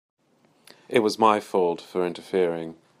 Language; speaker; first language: English; native; English